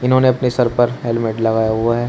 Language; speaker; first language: Hindi; native; Hindi